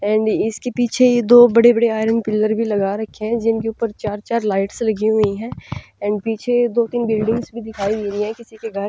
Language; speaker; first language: Hindi; non-native, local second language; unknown